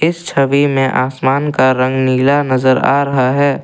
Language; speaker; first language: Hindi; non-native, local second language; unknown